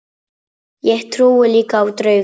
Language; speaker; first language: Icelandic; non-native, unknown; Polish